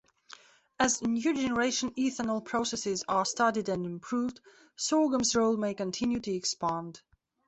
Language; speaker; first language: English; non-native, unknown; Belarusian